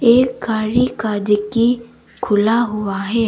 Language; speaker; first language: Hindi; non-native, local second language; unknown